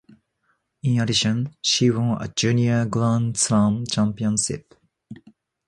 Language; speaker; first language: English; non-native, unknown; Japanese